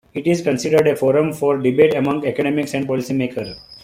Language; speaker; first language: English; non-native, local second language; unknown